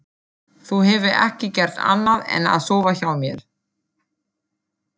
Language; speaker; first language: Icelandic; non-native, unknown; German